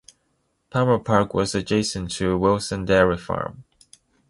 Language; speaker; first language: English; non-native, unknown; Chinese